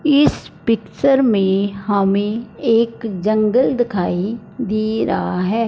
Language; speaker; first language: Hindi; non-native, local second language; Punjabi